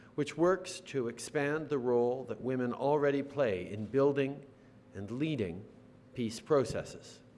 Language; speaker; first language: English; native; English